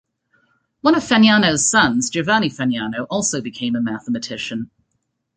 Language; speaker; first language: English; native; English